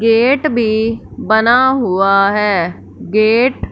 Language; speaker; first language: Hindi; non-native, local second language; Punjabi